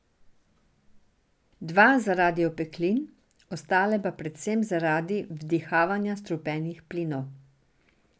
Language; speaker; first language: Slovenian; non-native, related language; Serbian